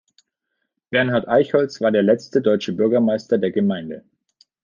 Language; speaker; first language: German; native; German